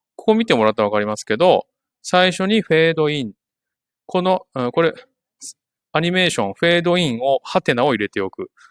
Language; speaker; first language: Japanese; native; Japanese